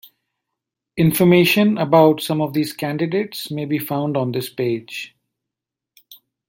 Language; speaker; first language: English; non-native, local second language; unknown